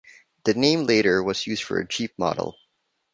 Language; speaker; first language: English; non-native, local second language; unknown